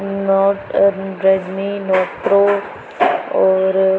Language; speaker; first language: Hindi; non-native, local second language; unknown